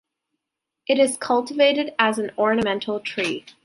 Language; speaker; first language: English; native; English